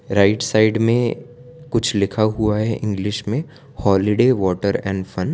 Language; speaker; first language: Hindi; non-native, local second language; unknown